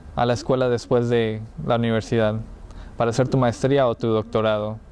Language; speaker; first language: Spanish; early bilingual, heritage; Spanish